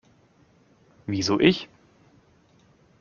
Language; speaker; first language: German; native; German